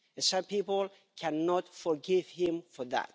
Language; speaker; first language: English; non-native, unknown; Greek